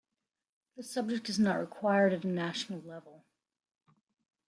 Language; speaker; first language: English; native; English